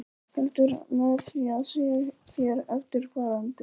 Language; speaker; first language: Icelandic; non-native, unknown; Polish